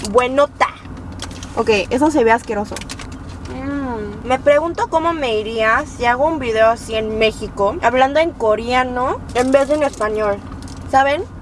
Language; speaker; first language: Spanish; early bilingual, other home language; Korean